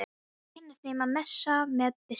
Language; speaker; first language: Icelandic; non-native, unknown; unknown